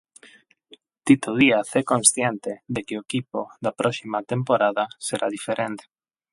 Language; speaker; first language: Galician; non-native, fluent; Spanish